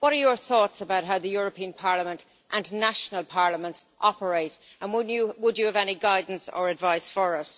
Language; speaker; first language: English; native; English